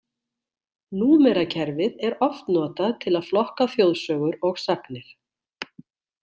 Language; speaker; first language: Icelandic; native; Icelandic